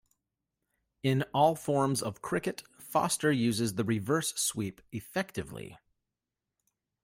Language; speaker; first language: English; native; English